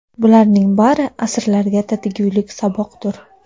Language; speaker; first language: Uzbek; native; Uzbek